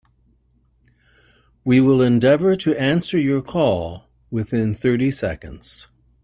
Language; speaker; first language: English; native; English